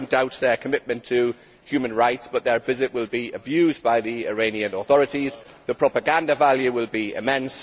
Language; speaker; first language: English; native; English